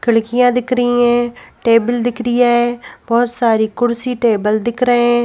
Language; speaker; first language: Hindi; native; Hindi